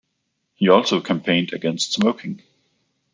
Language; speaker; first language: English; non-native, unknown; Danish